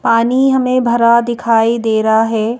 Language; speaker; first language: Hindi; native; Hindi